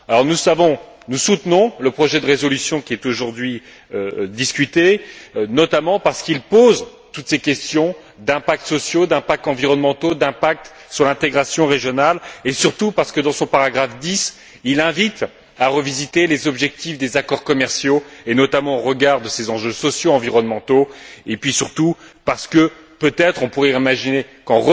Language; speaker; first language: French; native; French